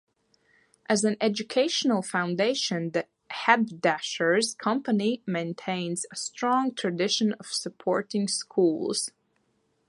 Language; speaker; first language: English; non-native, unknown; Latvian